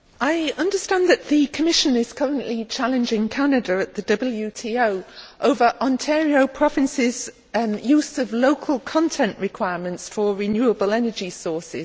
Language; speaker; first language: English; native; English